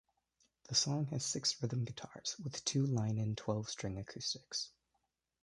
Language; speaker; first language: English; native; English